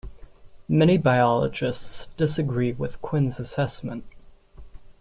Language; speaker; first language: English; non-native, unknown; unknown